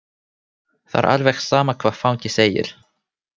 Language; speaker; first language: Icelandic; non-native, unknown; Finnish